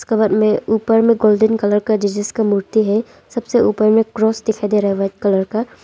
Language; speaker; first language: Hindi; non-native, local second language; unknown